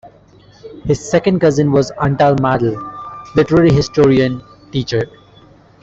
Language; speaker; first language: English; non-native, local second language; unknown